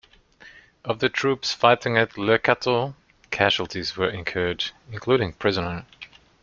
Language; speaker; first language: English; non-native, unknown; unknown